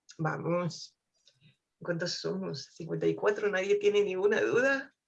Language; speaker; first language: Spanish; non-native, fluent; French